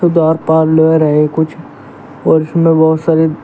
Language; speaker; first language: Hindi; native; Hindi